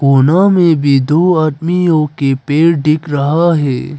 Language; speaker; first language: Hindi; non-native, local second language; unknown